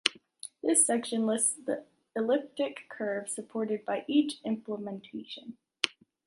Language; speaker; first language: English; native; English